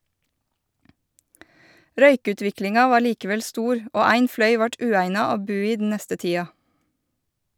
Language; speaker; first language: Norwegian; native; Norwegian